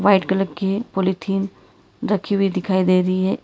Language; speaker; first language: Hindi; non-native, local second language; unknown